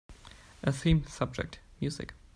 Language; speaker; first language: English; non-native, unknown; German